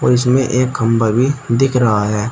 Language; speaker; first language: Hindi; native; Hindi